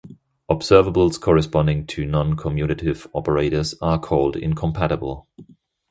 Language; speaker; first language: English; non-native, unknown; German